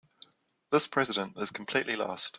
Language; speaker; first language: English; native; English